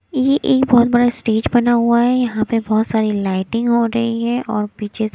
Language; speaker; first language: Hindi; non-native, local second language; Punjabi